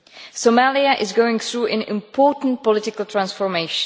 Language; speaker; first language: English; non-native, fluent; Czech